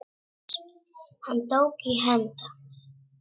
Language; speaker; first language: Icelandic; non-native, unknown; Czech